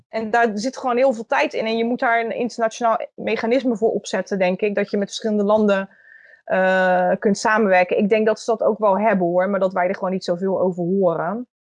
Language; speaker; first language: Dutch; native; Dutch